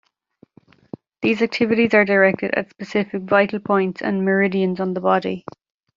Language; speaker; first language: English; native; English